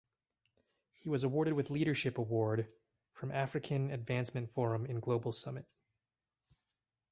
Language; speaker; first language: English; native; English